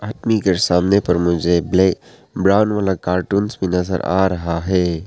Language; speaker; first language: Hindi; non-native, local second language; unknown